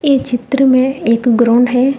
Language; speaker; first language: Hindi; non-native, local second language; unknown